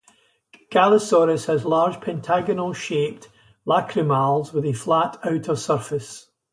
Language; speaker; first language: English; native; English